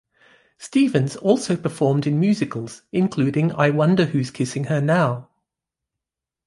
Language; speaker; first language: English; non-native, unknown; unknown